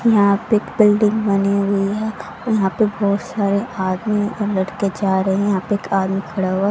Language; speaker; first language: Hindi; native; Hindi